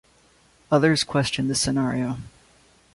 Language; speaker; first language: English; native; English